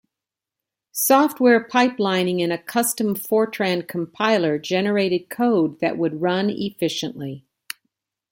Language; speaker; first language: English; native; English